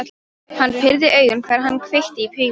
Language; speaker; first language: Icelandic; non-native, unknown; Polish